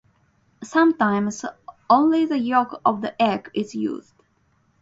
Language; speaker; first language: English; non-native, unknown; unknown